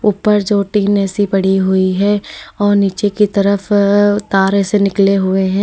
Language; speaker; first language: Hindi; native; Hindi